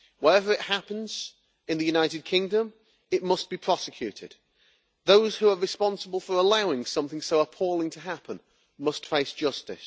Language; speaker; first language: English; native; English